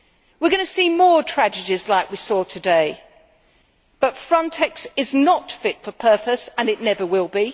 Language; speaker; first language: English; native; English